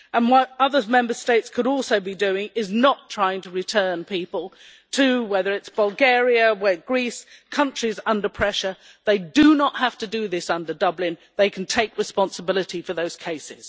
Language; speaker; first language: English; native; English